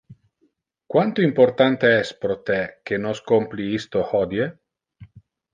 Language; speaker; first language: Interlingua; non-native, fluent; Italian